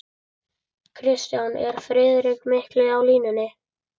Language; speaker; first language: Icelandic; native; Icelandic